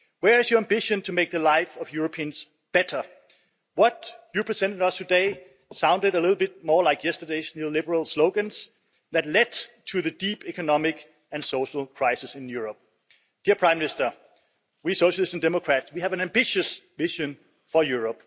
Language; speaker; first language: English; non-native, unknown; Danish